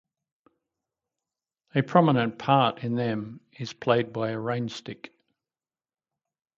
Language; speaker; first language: English; native; English